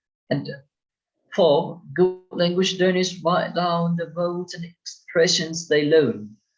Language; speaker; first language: English; non-native, fluent; Turkish